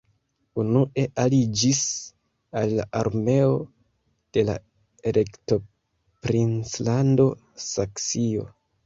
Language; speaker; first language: Esperanto; non-native, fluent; Kinyarwanda